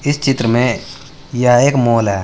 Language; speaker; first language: Hindi; native; Hindi